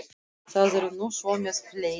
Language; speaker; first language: Icelandic; non-native, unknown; Russian